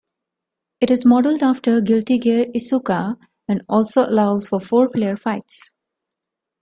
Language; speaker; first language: English; non-native, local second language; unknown